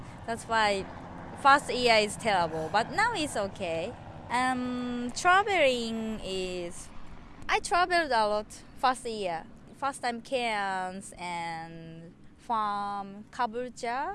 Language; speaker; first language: English; non-native, learner; Japanese